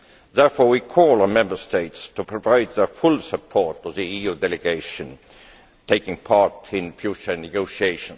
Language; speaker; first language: English; non-native, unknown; Estonian